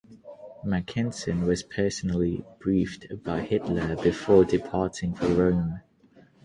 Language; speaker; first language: English; native; English